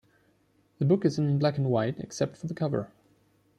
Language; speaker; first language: English; non-native, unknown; German